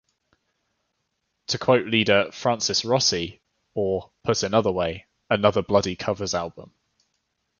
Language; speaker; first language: English; native; English